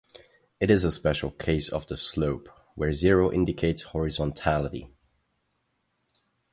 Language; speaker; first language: English; non-native, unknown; German